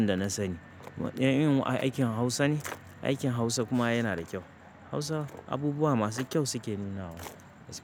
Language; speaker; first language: Hausa; native; Hausa